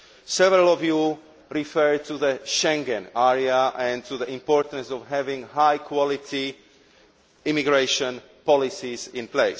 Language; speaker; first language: English; non-native, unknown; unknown